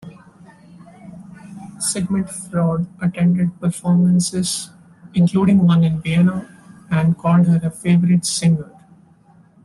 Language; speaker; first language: English; non-native, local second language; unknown